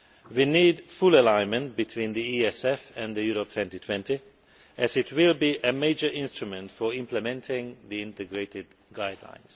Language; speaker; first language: English; non-native, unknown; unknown